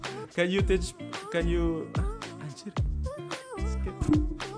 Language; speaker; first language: English; non-native, learner; Indonesian